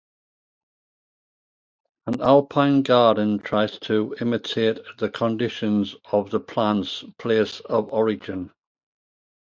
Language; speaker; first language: English; native; English